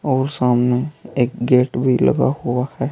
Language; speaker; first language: Hindi; native; Hindi